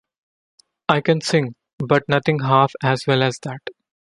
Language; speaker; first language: English; non-native, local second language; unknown